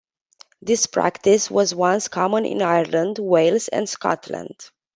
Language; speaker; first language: English; non-native, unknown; Romanian